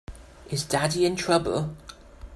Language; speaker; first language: English; native; English